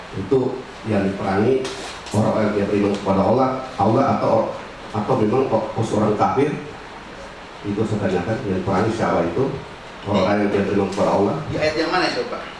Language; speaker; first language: Indonesian; non-native, local second language; Buginese